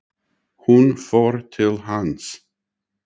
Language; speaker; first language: Icelandic; non-native, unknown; English